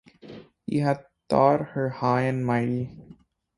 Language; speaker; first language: English; native; English